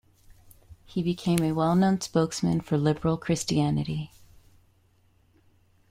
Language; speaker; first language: English; native; English